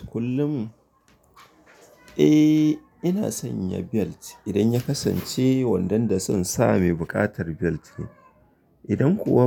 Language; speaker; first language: Hausa; native; Hausa